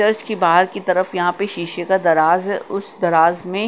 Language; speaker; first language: Hindi; non-native, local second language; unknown